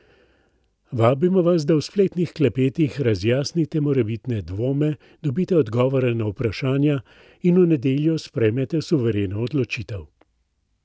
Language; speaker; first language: Slovenian; native; Slovenian